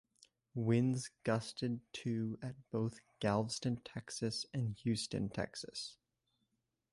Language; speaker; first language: English; native; English